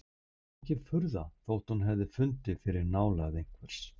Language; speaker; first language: Icelandic; native; Icelandic